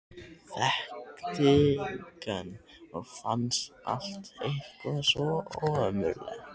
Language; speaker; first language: Icelandic; non-native, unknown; Thai